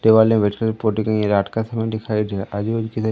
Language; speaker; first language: Hindi; native; Hindi